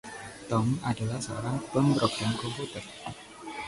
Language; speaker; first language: Indonesian; non-native, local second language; Javanese